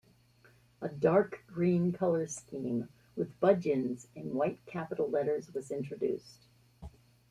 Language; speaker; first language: English; native; English